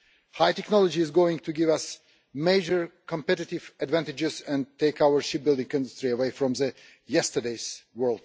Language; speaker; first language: English; non-native, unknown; Russian